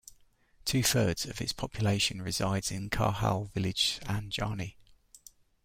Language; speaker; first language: English; native; English